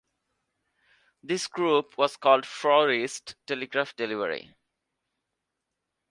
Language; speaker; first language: English; non-native, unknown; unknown